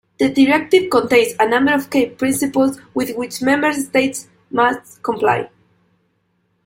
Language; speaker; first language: English; non-native, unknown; Spanish